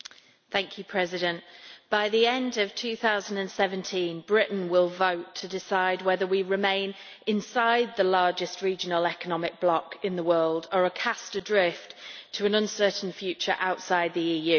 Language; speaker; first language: English; native; English